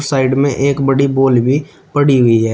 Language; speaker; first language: Hindi; native; Hindi